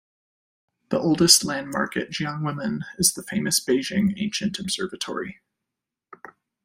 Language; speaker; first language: English; native; English